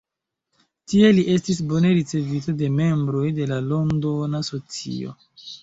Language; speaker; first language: Esperanto; non-native, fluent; Chinese